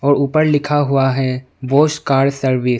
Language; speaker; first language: Hindi; non-native, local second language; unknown